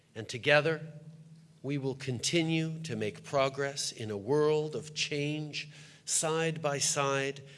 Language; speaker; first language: English; early bilingual, other home language; French